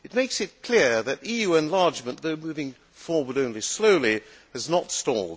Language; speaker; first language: English; non-native, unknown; Hungarian